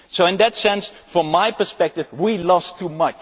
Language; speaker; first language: English; non-native, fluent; Dutch